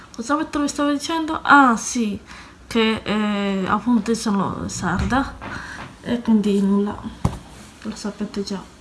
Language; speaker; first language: Italian; native; Italian